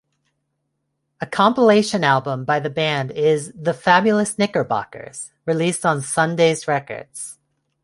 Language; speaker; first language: English; non-native, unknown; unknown